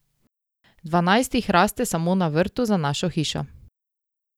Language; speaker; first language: Slovenian; native; Slovenian